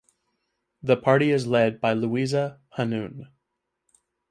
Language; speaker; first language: English; native; English